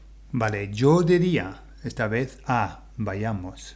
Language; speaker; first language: Spanish; non-native, fluent; English